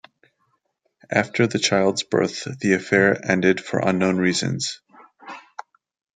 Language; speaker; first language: English; native; English